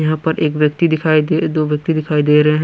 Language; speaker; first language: Hindi; non-native, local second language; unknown